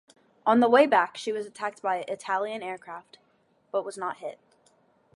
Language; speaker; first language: English; native; English